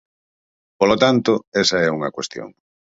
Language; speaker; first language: Galician; native; Galician